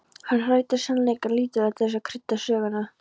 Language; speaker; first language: Icelandic; non-native, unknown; Polish